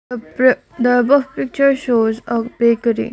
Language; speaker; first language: English; non-native, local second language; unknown